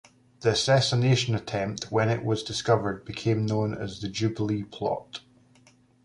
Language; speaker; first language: English; native; English